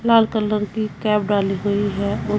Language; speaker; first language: Hindi; non-native, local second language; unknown